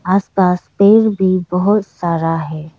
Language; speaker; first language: Hindi; non-native, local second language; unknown